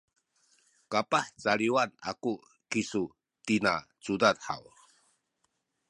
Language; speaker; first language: Sakizaya; native; Sakizaya